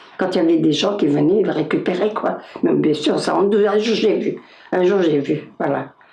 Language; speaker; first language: French; non-native, local second language; Arabic